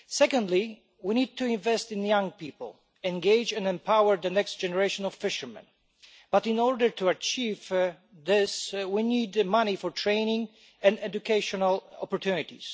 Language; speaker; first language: English; non-native, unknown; Polish